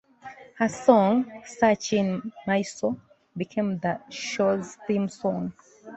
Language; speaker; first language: English; non-native, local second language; Ganda